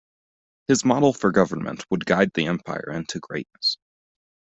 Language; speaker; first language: English; native; English